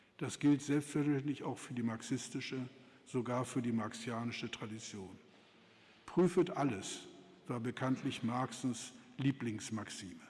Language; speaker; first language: German; native; German